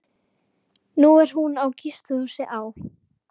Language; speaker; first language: Icelandic; native; Icelandic